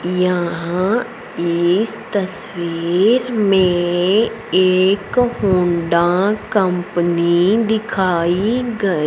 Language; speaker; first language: Hindi; non-native, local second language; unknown